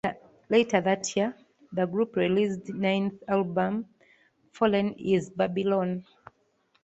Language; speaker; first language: English; non-native, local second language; Ganda